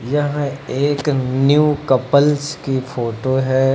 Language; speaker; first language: Hindi; native; Hindi